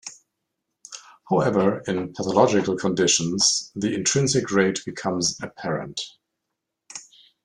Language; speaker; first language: English; non-native, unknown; German